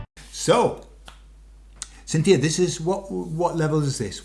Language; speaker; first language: English; native; English